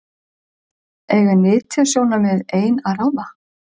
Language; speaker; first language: Icelandic; native; Icelandic